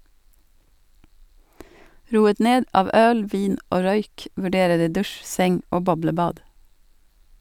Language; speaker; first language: Norwegian; non-native, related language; Swedish